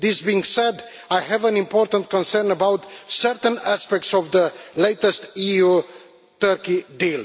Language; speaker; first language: English; non-native, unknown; Romanian